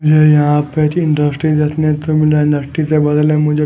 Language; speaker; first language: Hindi; non-native, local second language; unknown